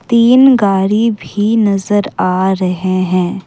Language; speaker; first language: Hindi; non-native, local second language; Assamese